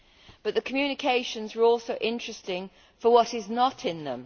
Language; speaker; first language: English; native; English